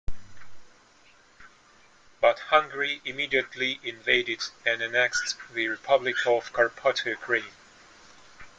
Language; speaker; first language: English; native; English